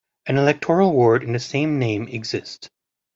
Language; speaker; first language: English; native; English